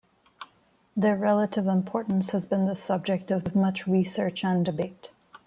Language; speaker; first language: English; non-native, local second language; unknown